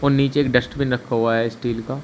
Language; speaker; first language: Hindi; native; Hindi